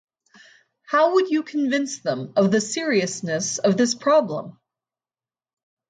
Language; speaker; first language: English; native; English